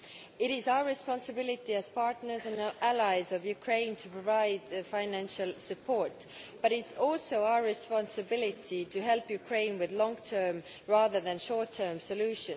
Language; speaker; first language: English; non-native, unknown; Estonian